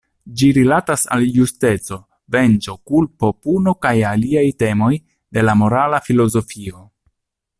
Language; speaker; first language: Esperanto; non-native, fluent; Italian